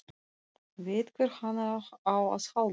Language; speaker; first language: Icelandic; non-native, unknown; Russian